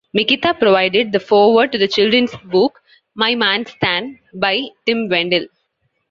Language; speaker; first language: English; non-native, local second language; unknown